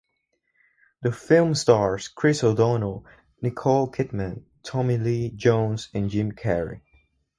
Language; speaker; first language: English; non-native, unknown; Spanish